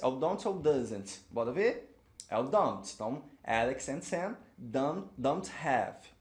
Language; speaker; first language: English; non-native, fluent; Portuguese